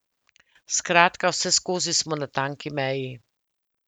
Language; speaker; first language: Slovenian; native; Slovenian